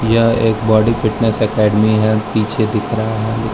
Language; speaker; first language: Hindi; non-native, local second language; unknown